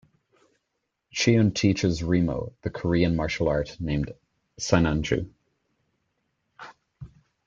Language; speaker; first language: English; native; English